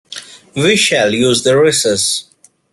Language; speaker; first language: English; non-native, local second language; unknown